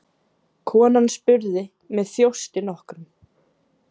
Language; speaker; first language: Icelandic; native; Icelandic